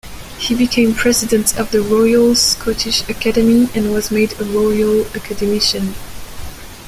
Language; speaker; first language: English; non-native, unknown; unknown